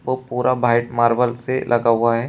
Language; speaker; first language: Hindi; native; Hindi